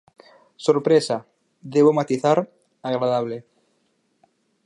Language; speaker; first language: Galician; native; Galician